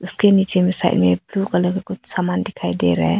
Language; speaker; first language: Hindi; early bilingual, other home language; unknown